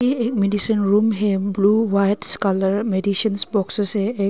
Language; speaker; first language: Hindi; early bilingual, other home language; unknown